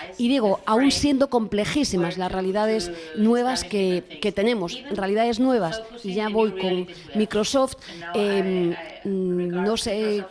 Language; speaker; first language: Spanish; native; Spanish